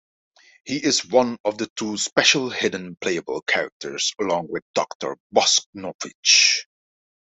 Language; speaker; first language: English; non-native, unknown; Dutch